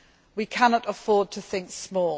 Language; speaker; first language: English; native; English